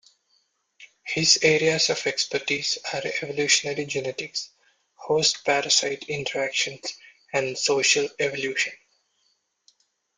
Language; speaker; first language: English; non-native, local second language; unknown